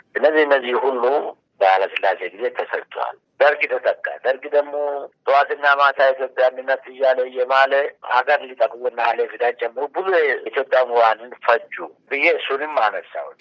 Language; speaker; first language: Amharic; non-native, local second language; Oromo